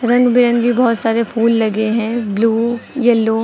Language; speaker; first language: Hindi; native; Hindi